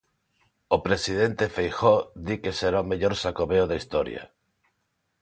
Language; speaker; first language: Galician; non-native, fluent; Spanish